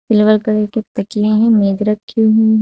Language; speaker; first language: Hindi; native; Hindi